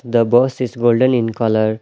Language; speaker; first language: English; non-native, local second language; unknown